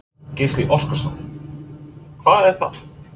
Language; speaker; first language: Icelandic; non-native, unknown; English